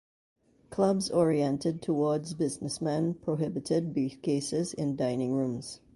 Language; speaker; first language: English; native; English